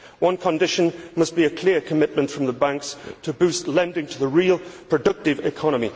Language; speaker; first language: English; native; English